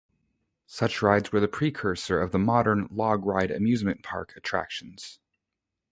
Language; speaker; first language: English; native; English